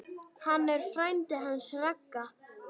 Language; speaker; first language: Icelandic; native; Icelandic